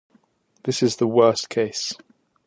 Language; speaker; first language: English; native; English